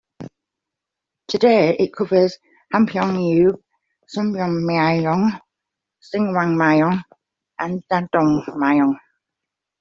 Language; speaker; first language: English; native; English